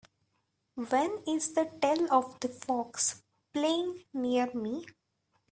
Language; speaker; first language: English; non-native, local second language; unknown